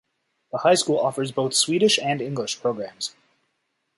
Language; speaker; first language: English; native; English